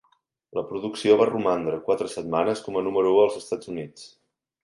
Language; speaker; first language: Catalan; native; Catalan